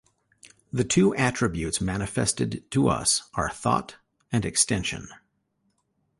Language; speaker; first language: English; native; English